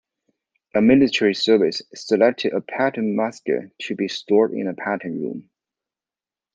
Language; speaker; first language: English; non-native, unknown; Chinese